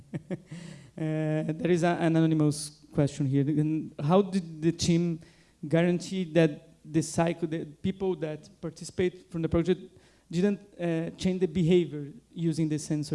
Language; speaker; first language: English; non-native, fluent; Portuguese